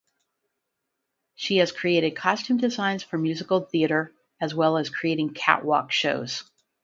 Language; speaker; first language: English; native; English